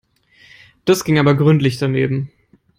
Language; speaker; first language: English; non-native, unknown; German